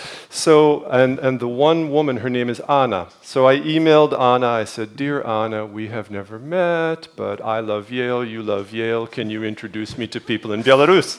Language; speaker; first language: English; native; English